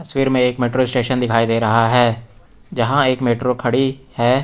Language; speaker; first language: Hindi; native; Hindi